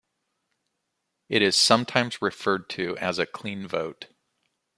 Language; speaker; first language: English; native; English